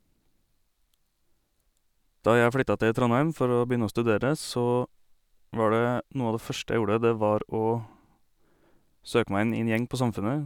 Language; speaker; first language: Norwegian; native; Norwegian